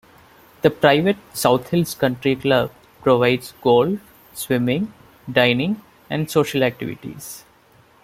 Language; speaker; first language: English; non-native, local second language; Malayalam